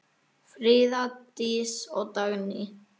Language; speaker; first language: Icelandic; native; Icelandic